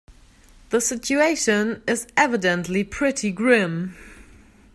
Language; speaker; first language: English; non-native, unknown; German